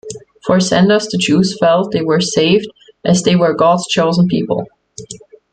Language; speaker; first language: English; non-native, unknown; German